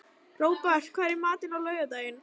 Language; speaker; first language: Icelandic; native; Icelandic